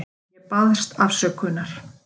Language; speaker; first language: Icelandic; native; Icelandic